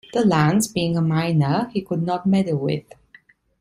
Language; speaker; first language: English; non-native, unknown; Italian